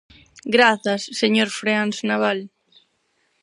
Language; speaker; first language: Galician; non-native, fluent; Spanish